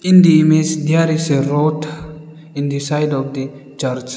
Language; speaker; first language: English; non-native, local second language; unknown